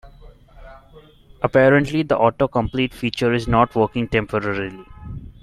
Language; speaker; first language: English; non-native, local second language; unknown